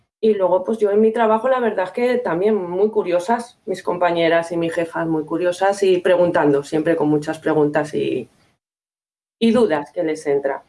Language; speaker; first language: Spanish; native; Spanish